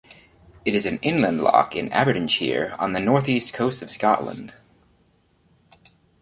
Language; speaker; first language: English; native; English